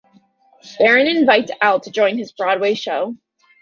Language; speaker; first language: English; native; English